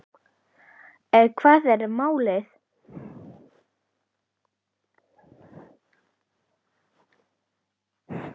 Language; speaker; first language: Icelandic; native; Icelandic